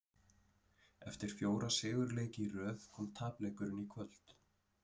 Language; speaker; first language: Icelandic; native; Icelandic